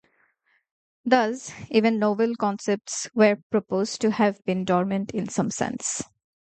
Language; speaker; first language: English; native; English